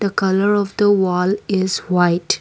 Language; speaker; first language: English; non-native, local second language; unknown